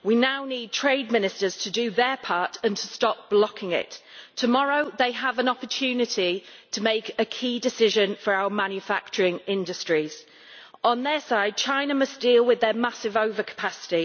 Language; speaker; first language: English; native; English